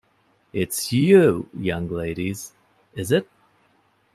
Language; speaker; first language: English; non-native, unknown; Divehi